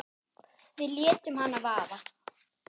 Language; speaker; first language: Icelandic; non-native, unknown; German